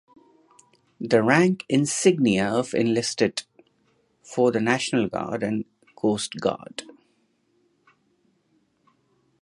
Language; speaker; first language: English; non-native, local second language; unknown